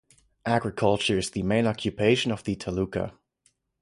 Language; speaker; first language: English; non-native, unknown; German